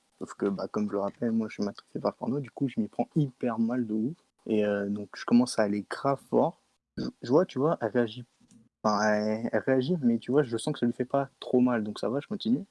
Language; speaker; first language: French; native; French